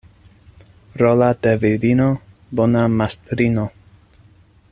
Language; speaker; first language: Esperanto; non-native, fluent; English